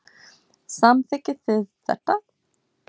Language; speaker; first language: Icelandic; non-native, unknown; English